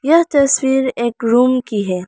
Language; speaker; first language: Hindi; non-native, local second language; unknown